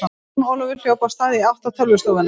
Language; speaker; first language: Icelandic; native; Icelandic